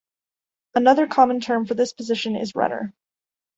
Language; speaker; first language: English; native; English